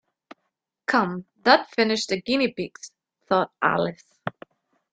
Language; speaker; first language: English; non-native, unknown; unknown